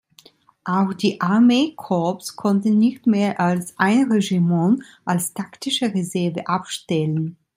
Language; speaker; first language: German; non-native, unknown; Italian